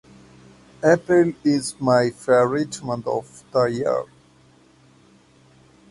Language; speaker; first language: English; non-native, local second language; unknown